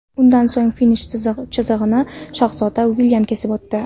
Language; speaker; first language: Uzbek; non-native, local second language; Kara-Kalpak